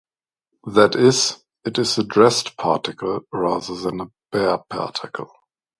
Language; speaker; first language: English; non-native, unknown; German